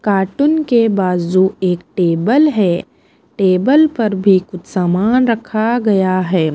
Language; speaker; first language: Hindi; non-native, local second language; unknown